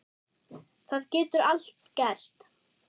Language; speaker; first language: Icelandic; non-native, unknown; German